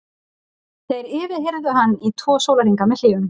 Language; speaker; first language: Icelandic; native; Icelandic